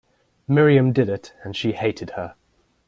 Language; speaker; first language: English; native; English